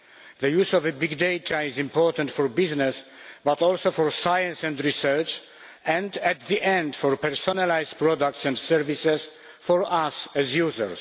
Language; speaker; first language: English; non-native, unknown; Polish